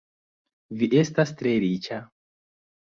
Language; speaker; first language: Esperanto; non-native, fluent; Chinese